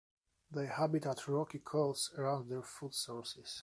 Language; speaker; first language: English; non-native, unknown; Polish